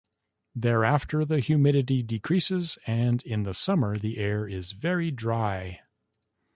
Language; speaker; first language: English; native; English